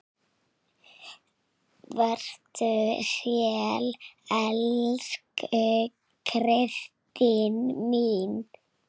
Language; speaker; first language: Icelandic; native; Icelandic